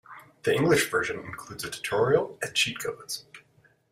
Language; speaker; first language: English; native; English